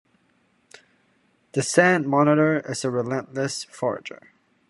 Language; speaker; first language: English; non-native, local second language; Cantonese